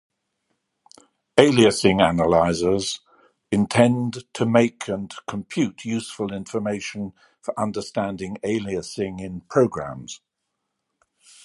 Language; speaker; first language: English; native; English